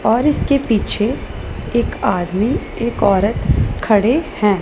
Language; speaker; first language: Hindi; non-native, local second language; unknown